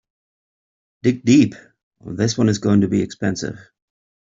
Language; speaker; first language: English; native; English